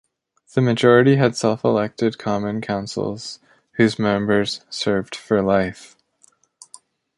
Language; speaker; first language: English; native; English